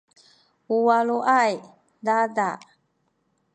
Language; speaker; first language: Sakizaya; non-native, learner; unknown